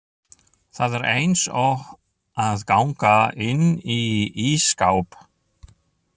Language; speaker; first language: Icelandic; non-native, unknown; German